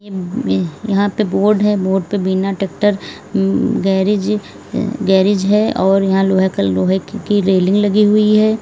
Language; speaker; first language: Hindi; native; Hindi